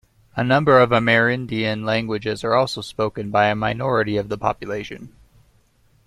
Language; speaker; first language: English; native; English